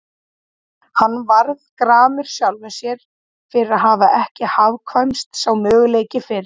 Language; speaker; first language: Icelandic; native; Icelandic